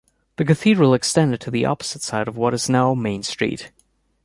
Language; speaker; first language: English; native; English